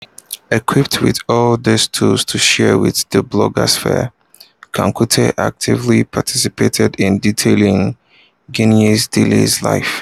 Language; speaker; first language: English; non-native, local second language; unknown